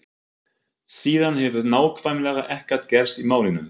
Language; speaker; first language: Icelandic; non-native, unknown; German